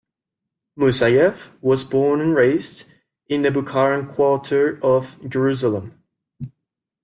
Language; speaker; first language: English; non-native, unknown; Spanish